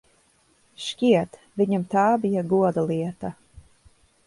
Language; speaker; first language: Latvian; early bilingual, heritage; Latvian